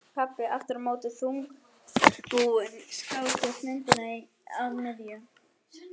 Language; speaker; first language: Icelandic; non-native, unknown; German